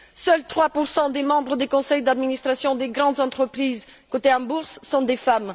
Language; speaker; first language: French; non-native, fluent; Bulgarian